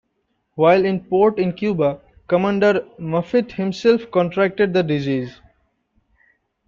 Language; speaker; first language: English; non-native, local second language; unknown